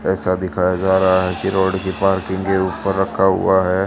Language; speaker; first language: Hindi; native; Hindi